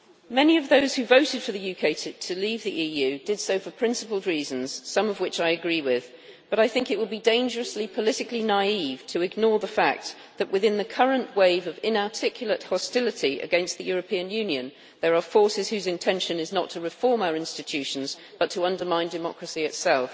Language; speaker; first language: English; native; English